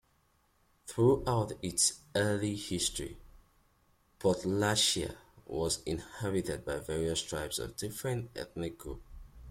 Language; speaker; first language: English; native; English